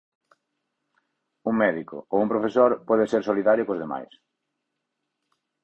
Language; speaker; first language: Galician; native; Galician